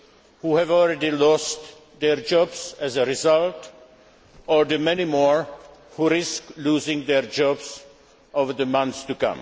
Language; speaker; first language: English; non-native, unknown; Czech